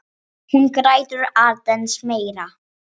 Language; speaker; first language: Icelandic; non-native, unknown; English